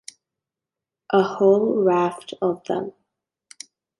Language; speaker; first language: English; native; English